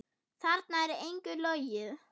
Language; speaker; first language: Icelandic; non-native, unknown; German